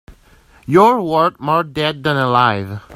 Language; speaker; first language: English; native; English